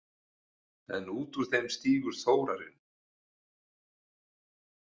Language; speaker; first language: Icelandic; native; Icelandic